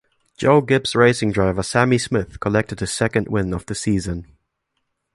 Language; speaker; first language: English; non-native, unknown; German